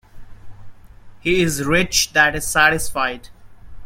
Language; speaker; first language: English; non-native, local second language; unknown